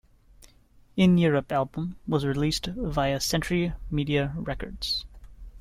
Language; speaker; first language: English; native; English